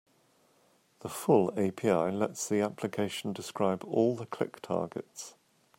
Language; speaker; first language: English; native; English